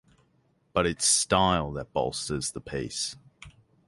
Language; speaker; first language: English; native; English